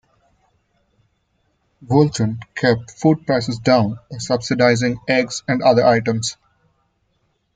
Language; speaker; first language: English; non-native, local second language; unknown